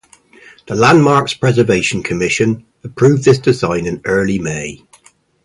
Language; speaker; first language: English; native; English